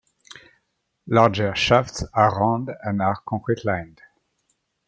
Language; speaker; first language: English; native; English